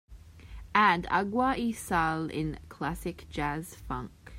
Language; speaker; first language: English; native; English